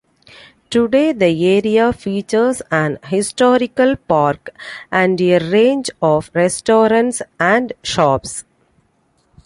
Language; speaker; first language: English; non-native, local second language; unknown